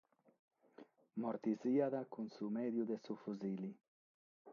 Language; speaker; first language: Sardinian; non-native, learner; Catalan